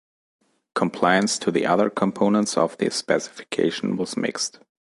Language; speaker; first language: English; non-native, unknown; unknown